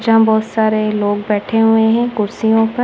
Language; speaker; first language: Hindi; non-native, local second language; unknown